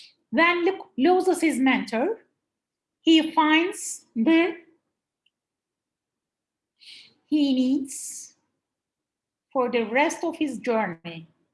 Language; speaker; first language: English; non-native, fluent; Turkish